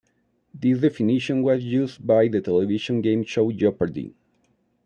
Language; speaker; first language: English; non-native, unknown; Spanish